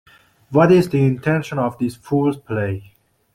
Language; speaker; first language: English; non-native, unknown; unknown